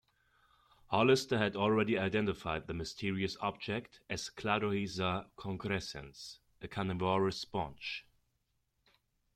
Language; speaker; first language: English; non-native, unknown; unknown